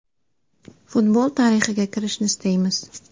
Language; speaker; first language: Uzbek; native; Uzbek